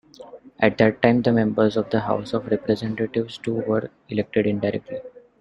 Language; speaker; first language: English; non-native, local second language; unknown